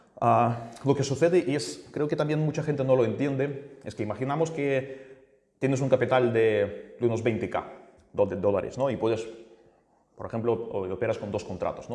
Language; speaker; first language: Spanish; non-native, fluent; Russian